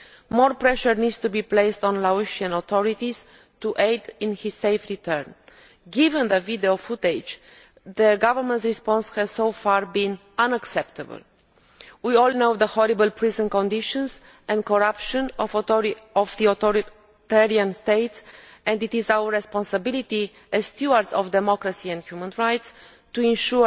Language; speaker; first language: English; non-native, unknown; Romanian